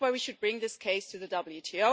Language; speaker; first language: English; non-native, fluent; German